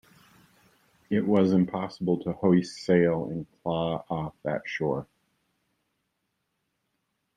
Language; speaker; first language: English; native; English